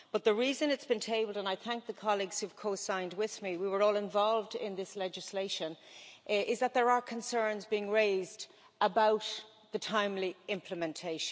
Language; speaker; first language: English; native; English